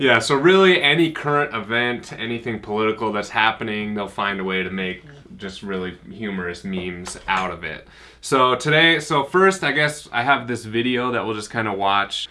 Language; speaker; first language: English; native; English